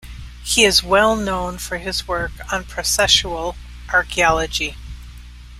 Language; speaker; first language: English; native; English